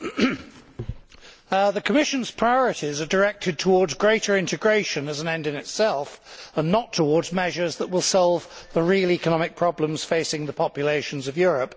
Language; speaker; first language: English; native; English